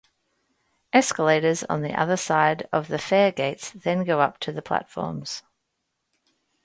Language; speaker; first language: English; native; English